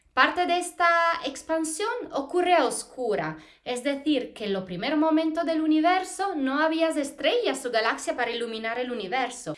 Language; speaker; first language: Spanish; non-native, fluent; Italian